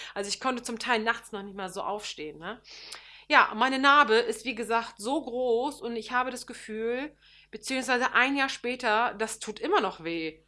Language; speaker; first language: German; early bilingual, other home language; Turkish